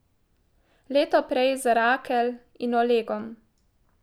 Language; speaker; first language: Slovenian; native; Slovenian